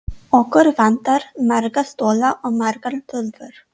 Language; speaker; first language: Icelandic; non-native, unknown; English